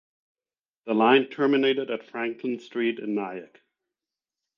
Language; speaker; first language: English; non-native, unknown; German